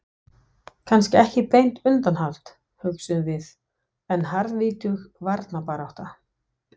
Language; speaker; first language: Icelandic; non-native, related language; Danish